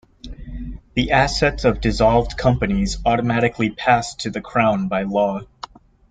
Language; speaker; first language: English; native; English